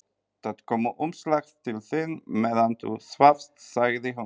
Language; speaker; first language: Icelandic; non-native, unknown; Polish